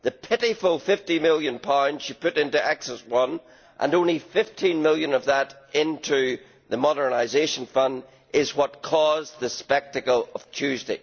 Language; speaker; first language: English; native; English